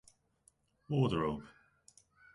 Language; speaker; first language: English; non-native, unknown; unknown